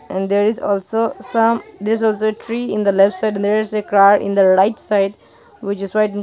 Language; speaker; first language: English; non-native, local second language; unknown